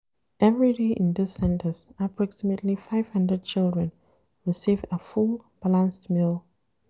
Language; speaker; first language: English; non-native, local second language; Hausa